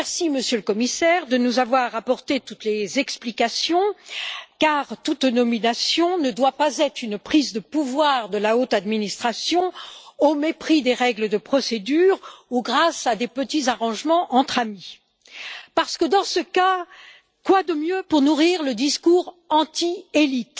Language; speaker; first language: French; native; French